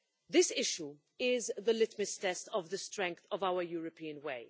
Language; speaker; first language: English; non-native, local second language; Maltese